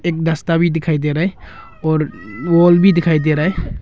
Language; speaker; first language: Hindi; non-native, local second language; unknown